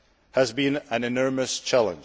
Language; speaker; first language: English; non-native, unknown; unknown